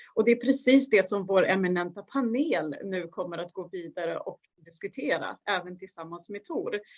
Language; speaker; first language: Swedish; non-native, fluent; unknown